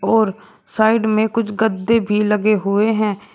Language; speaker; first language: Hindi; native; Hindi